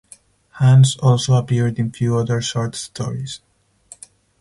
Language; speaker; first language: English; non-native, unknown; Spanish